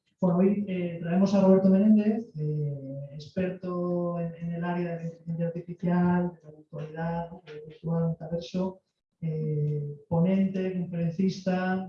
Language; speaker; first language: Spanish; native; Spanish